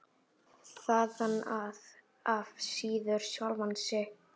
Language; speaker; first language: Icelandic; native; Icelandic